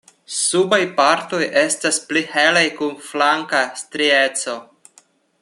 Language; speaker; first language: Esperanto; non-native, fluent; Russian